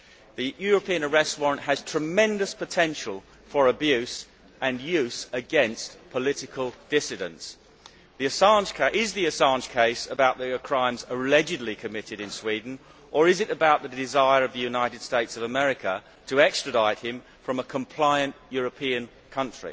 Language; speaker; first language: English; native; English